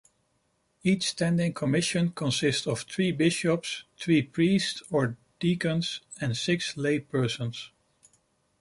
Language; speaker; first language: English; non-native, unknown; Dutch